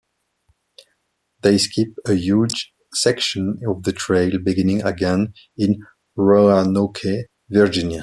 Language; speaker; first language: English; non-native, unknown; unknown